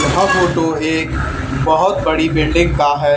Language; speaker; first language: Hindi; native; Hindi